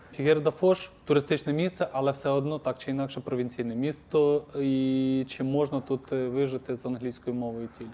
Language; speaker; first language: Ukrainian; native; Ukrainian